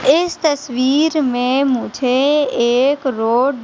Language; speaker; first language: Hindi; native; Hindi